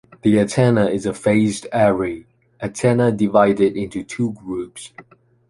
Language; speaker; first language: English; non-native, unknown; Chinese